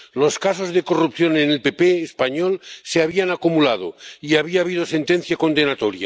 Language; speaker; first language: Spanish; non-native, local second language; Catalan